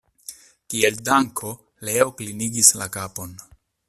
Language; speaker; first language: Esperanto; non-native, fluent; Italian